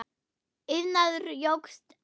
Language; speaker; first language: Icelandic; non-native, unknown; German